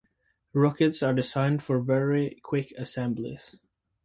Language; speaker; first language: English; native; English